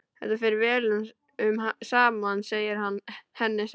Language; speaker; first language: Icelandic; native; Icelandic